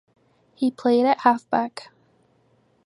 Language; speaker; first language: English; native; English